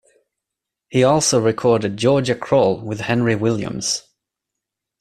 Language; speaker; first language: English; non-native, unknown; Swedish